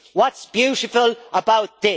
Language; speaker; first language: English; native; English